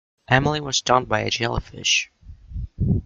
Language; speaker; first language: English; native; English